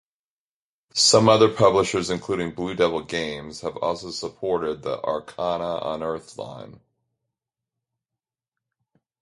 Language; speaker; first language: English; native; English